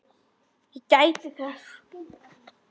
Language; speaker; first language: Icelandic; non-native, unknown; Polish